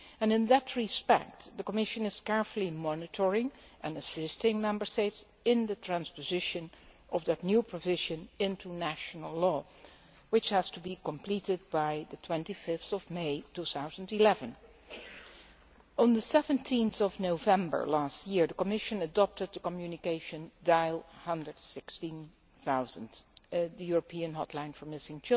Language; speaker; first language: English; non-native, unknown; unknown